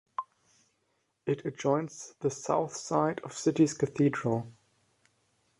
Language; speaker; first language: English; non-native, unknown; German